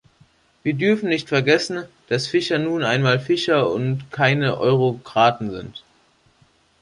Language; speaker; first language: German; native; German